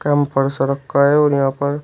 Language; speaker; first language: Hindi; native; Hindi